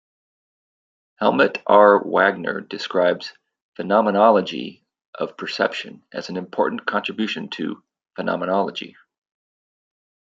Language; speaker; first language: English; native; English